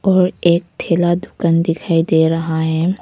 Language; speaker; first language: Hindi; non-native, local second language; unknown